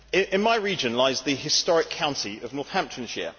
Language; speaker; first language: English; native; English